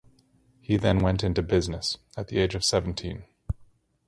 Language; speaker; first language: English; native; English